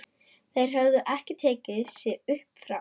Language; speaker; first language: Icelandic; non-native, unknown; German